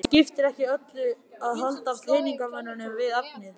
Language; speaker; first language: Icelandic; native; Icelandic